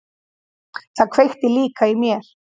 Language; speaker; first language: Icelandic; native; Icelandic